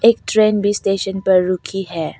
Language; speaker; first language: Hindi; non-native, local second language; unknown